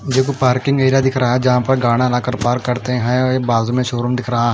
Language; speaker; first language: Hindi; non-native, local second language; Punjabi